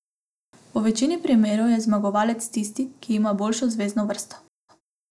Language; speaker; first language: Slovenian; non-native, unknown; Macedonian